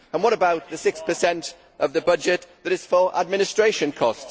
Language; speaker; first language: English; native; English